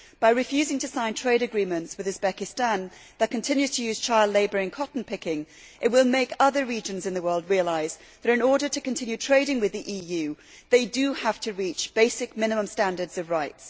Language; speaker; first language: English; native; English